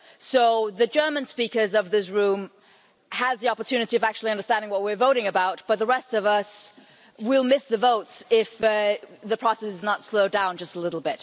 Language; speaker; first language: English; non-native, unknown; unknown